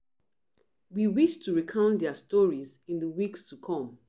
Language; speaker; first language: English; non-native, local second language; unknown